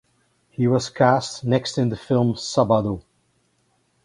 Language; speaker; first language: English; native; English